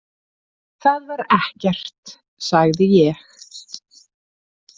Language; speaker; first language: Icelandic; native; Icelandic